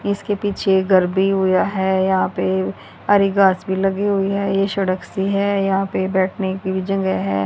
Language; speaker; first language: Hindi; native; Hindi